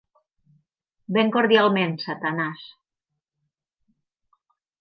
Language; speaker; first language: Catalan; native; Catalan